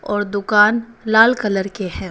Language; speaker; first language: Hindi; non-native, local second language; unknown